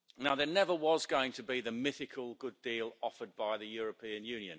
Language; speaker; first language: English; native; English